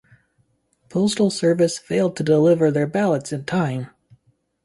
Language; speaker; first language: English; native; English